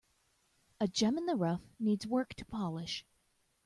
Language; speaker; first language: English; native; English